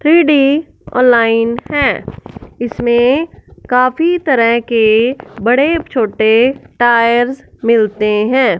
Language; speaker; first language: Hindi; non-native, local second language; Punjabi